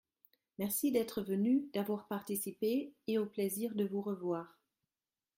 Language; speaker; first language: French; non-native, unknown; German